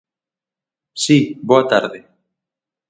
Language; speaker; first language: Galician; native; Galician